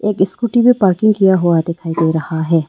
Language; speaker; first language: Hindi; non-native, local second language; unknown